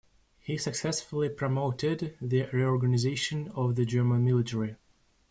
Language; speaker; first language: English; non-native, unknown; Russian